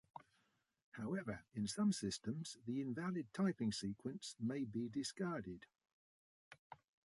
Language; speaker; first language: English; native; English